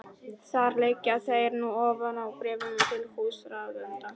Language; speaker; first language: Icelandic; non-native, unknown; Polish